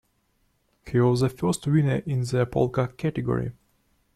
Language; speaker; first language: English; non-native, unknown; Russian